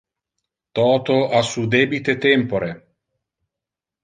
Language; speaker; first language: Interlingua; non-native, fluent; Italian